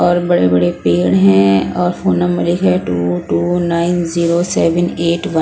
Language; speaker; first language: Hindi; non-native, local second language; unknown